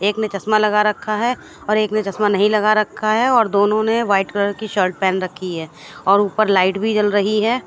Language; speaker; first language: Hindi; native; Hindi